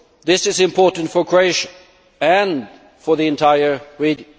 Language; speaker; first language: English; non-native, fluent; Swedish